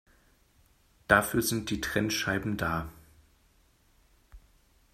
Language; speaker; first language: German; native; German